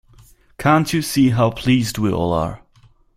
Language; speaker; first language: English; non-native, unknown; German